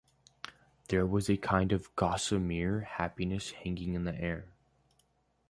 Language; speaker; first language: English; native; English